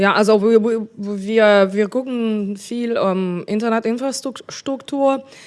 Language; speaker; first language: German; non-native, learner; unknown